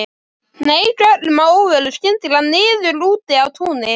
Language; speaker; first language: Icelandic; native; Icelandic